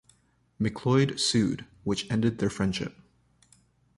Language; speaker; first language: English; native; English